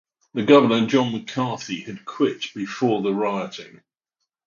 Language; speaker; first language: English; native; English